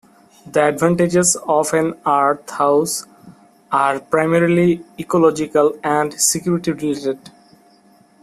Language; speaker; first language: English; non-native, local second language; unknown